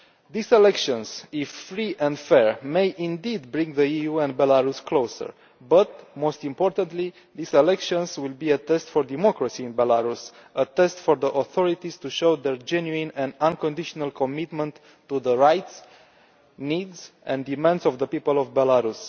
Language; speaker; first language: English; non-native, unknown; Romanian